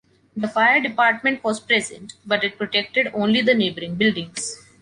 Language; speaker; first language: English; non-native, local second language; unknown